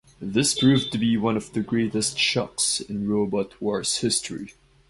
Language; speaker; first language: English; non-native, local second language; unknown